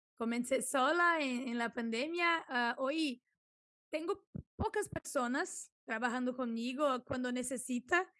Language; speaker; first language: Spanish; non-native, related language; Portuguese